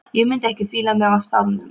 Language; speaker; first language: Icelandic; non-native, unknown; Polish